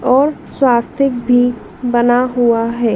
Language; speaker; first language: Hindi; native; Hindi